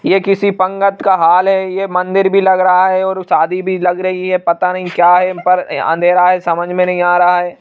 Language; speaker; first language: Hindi; native; Hindi